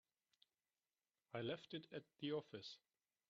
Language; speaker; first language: English; native; English